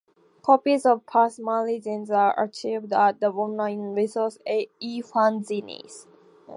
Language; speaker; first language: English; native; English